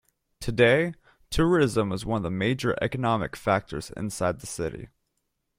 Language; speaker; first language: English; native; English